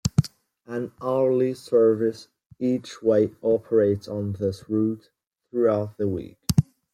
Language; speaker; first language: English; non-native, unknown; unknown